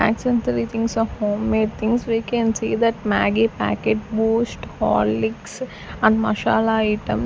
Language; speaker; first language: English; non-native, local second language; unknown